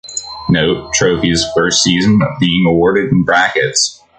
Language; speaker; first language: English; native; English